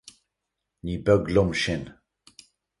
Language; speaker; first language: Irish; native; Irish